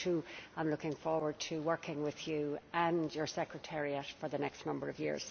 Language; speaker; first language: English; native; English